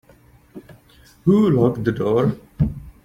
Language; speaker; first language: English; non-native, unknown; Czech